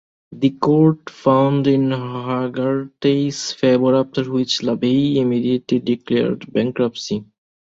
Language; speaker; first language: English; non-native, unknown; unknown